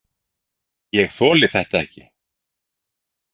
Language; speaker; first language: Icelandic; native; Icelandic